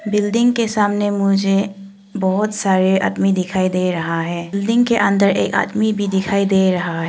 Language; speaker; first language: Hindi; non-native, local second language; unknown